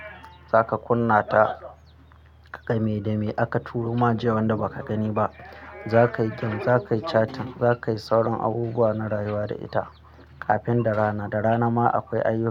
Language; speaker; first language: Hausa; non-native, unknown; Akan